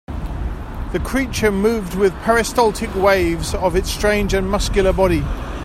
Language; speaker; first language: English; native; English